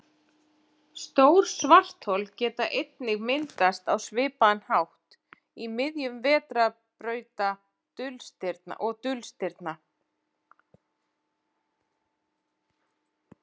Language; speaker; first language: Icelandic; native; Icelandic